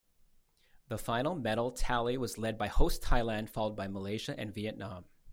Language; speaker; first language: English; native; English